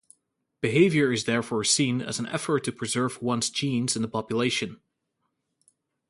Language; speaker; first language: English; native; English